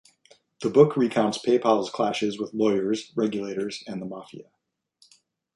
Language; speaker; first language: English; native; English